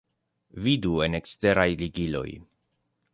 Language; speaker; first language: Esperanto; non-native, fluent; Spanish